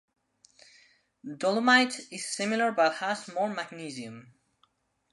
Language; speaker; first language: English; non-native, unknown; Spanish